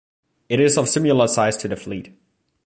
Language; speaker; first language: English; non-native, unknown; German